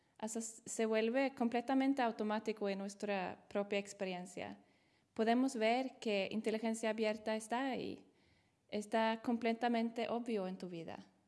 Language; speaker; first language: Spanish; non-native, fluent; Swedish